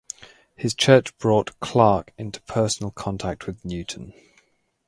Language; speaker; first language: English; native; English